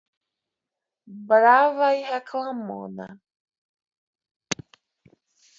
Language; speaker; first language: Portuguese; native; Portuguese